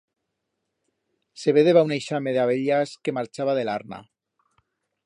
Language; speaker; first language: Aragonese; native; Aragonese